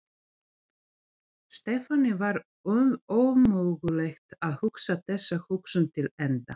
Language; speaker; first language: Icelandic; non-native, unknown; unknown